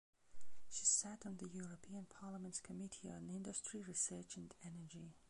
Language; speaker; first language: English; non-native, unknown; Belarusian